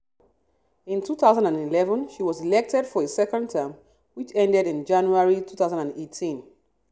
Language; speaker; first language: English; non-native, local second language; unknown